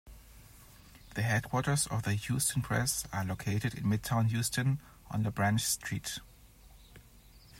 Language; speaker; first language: English; non-native, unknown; German